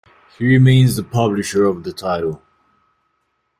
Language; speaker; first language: English; native; English